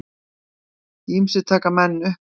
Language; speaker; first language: Icelandic; native; Icelandic